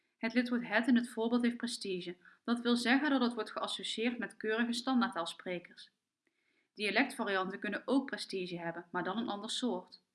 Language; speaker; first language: Dutch; native; Dutch